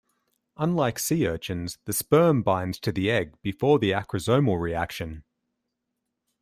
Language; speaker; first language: English; native; English